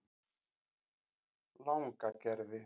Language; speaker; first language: Icelandic; native; Icelandic